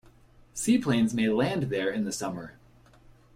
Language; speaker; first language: English; native; English